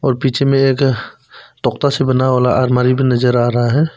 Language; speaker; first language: Hindi; non-native, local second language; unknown